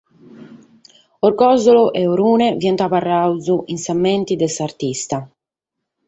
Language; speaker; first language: Sardinian; native; Sardinian